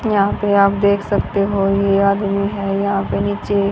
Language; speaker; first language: Hindi; native; Hindi